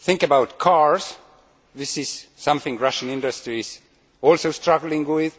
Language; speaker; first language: English; non-native, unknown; Estonian